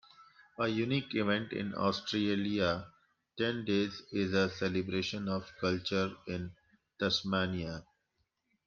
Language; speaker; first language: English; non-native, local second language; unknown